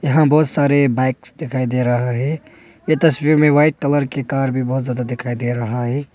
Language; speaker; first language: Hindi; non-native, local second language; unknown